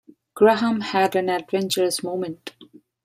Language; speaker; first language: English; non-native, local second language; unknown